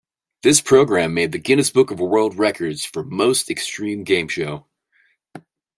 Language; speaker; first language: English; native; English